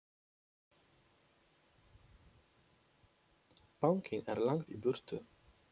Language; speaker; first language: Icelandic; non-native, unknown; Polish